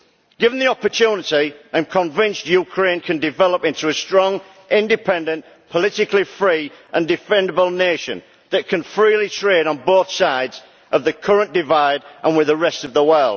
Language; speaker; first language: English; native; English